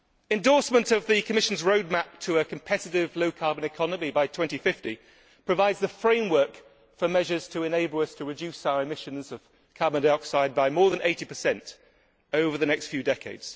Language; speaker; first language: English; native; English